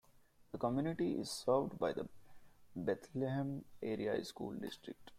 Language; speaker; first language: English; non-native, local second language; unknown